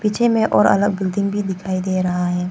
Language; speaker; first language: Hindi; non-native, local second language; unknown